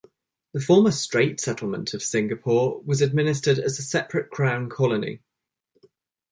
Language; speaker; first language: English; native; English